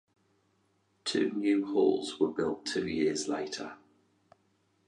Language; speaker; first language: English; native; English